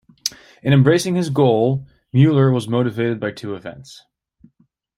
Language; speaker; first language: English; native; English